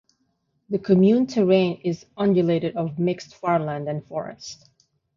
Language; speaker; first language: English; non-native, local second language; Filipino